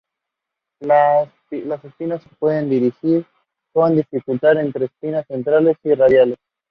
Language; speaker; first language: English; non-native, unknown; Spanish